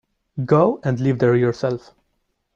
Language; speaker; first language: English; non-native, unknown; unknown